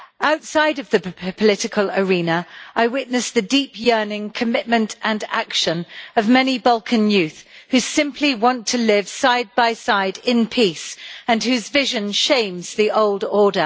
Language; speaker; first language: English; native; English